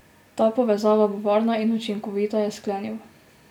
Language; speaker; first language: Slovenian; native; Slovenian